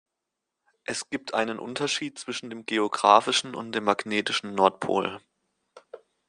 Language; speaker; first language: German; native; German